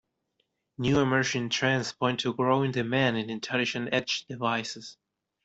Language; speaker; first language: English; non-native, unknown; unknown